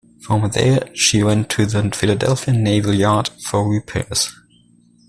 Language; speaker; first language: English; non-native, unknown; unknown